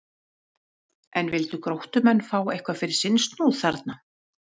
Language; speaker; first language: Icelandic; native; Icelandic